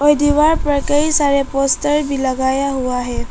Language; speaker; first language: Hindi; non-native, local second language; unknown